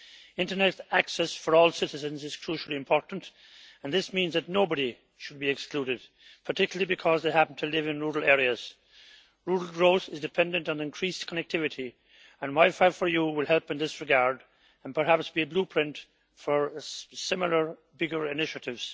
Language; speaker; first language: English; native; English